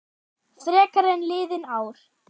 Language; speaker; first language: Icelandic; non-native, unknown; German